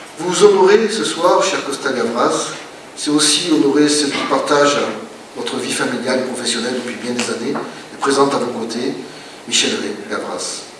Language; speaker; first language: French; native; French